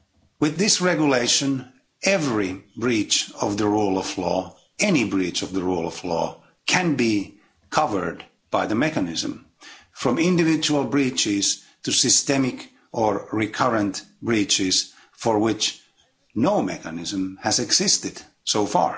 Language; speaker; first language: English; non-native, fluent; Finnish